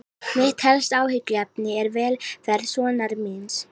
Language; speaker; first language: Icelandic; native; Icelandic